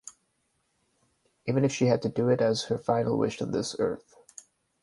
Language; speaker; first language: English; non-native, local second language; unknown